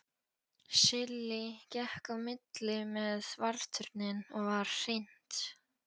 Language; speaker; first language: Icelandic; non-native, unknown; Polish